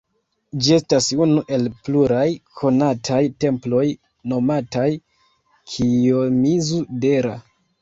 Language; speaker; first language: Esperanto; non-native, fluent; Kinyarwanda